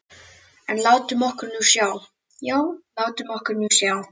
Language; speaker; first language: Icelandic; native; Icelandic